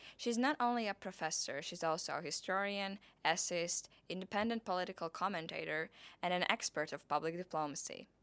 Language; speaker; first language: English; non-native, fluent; Latvian